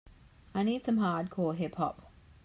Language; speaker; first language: English; native; English